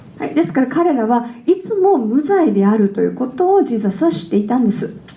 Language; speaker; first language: Japanese; native; Japanese